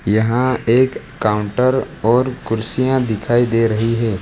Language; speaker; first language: Hindi; non-native, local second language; Gujarati